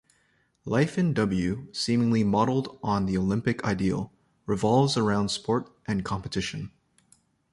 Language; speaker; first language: English; native; English